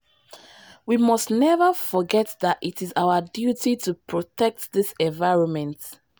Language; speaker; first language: English; non-native, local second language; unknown